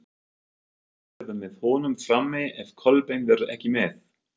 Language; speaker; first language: Icelandic; non-native, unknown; German